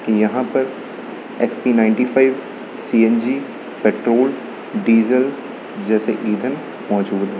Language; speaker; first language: Hindi; native; Hindi